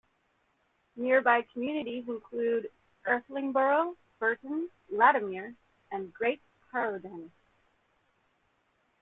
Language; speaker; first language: English; native; English